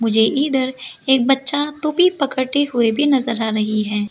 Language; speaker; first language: Hindi; early bilingual, other home language; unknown